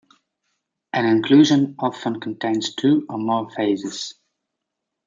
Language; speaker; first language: English; native; English